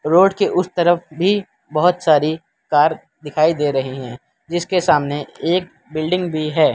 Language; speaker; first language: Hindi; non-native, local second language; Gujarati